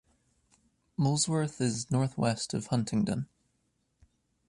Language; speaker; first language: English; native; English